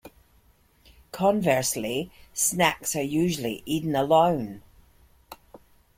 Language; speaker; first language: English; native; English